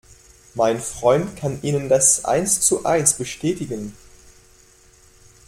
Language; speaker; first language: German; non-native, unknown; French